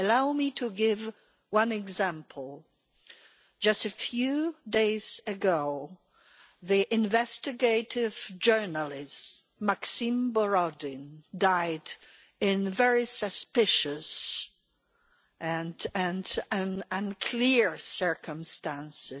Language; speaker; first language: English; non-native, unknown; Polish